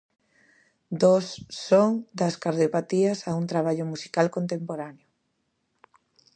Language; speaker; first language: Galician; native; Galician